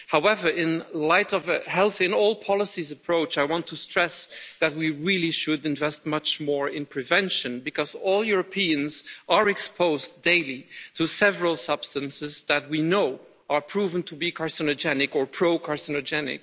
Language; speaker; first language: English; non-native, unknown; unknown